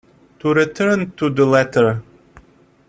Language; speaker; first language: English; native; English